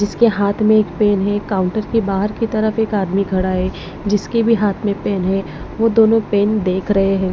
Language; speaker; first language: Hindi; non-native, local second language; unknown